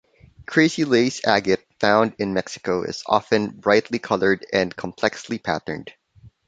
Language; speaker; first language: English; non-native, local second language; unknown